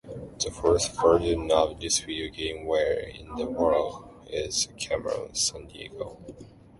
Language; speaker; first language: English; non-native, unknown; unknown